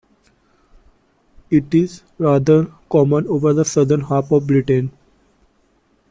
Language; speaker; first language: English; non-native, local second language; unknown